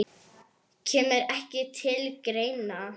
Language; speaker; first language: Icelandic; non-native, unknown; Arabic